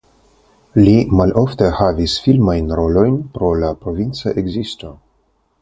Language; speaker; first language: Esperanto; non-native, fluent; Russian